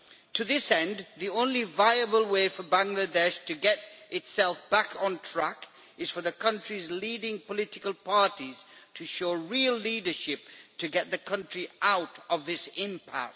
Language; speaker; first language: English; native; English